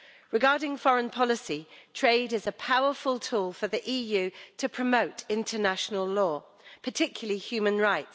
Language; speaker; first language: English; native; English